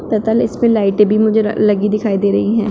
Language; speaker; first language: Hindi; native; Hindi